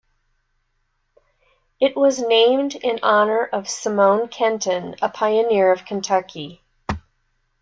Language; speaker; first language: English; native; English